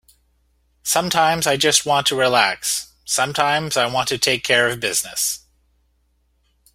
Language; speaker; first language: English; native; English